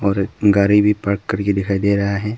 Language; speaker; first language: Hindi; early bilingual, other home language; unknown